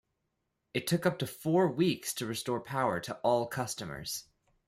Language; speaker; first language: English; native; English